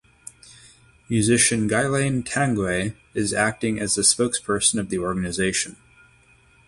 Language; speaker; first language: English; native; English